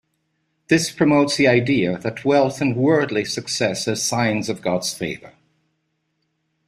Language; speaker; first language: English; native; English